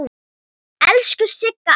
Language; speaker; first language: Icelandic; non-native, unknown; Thai